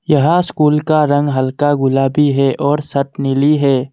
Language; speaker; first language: Hindi; non-native, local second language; Assamese